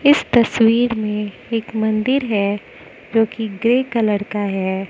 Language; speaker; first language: Hindi; non-native, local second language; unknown